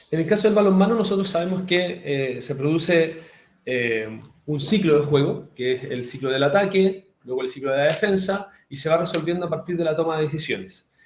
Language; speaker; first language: Spanish; native; Spanish